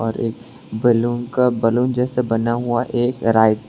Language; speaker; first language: Hindi; non-native, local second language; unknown